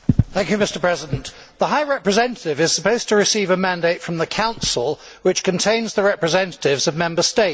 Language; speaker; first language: English; native; English